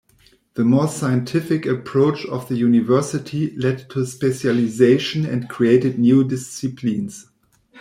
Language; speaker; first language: English; non-native, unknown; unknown